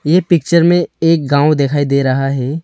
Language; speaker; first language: Hindi; early bilingual, other home language; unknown